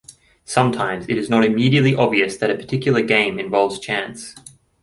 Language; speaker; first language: English; native; English